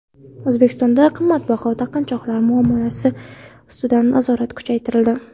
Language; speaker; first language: Uzbek; non-native, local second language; Kara-Kalpak